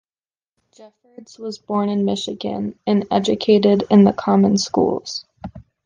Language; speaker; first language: English; native; English